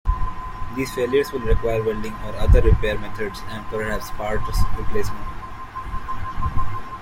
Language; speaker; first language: English; non-native, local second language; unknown